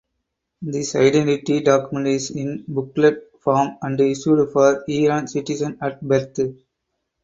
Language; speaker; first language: English; non-native, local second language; Tamil